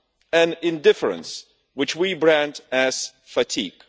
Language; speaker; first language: English; non-native, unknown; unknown